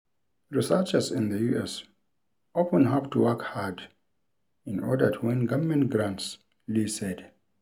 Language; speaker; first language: English; non-native, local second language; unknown